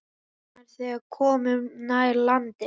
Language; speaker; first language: Icelandic; native; Icelandic